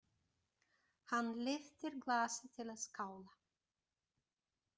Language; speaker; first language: Icelandic; non-native, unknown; Bulgarian